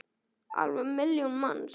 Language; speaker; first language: Icelandic; native; Icelandic